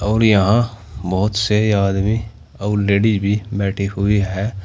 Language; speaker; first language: Hindi; native; Hindi